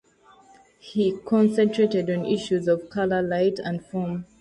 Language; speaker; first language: English; native; English